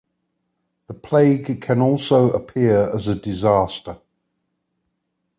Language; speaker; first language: English; native; English